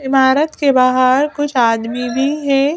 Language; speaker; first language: Hindi; native; Hindi